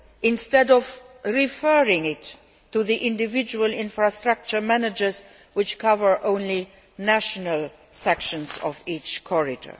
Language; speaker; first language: English; non-native, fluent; Luxembourgish